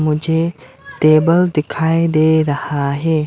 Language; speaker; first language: Hindi; non-native, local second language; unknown